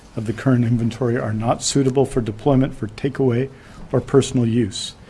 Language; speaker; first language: English; native; English